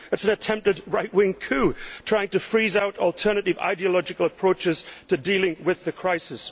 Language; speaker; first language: English; native; English